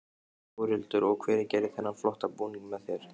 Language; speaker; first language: Icelandic; native; Icelandic